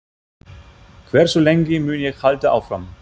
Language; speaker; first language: Icelandic; non-native, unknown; German